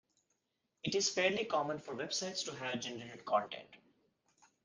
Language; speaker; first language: English; non-native, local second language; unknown